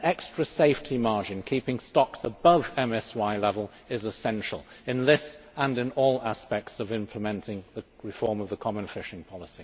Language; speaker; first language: English; native; English